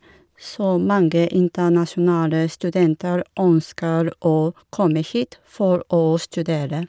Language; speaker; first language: Norwegian; non-native, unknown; Japanese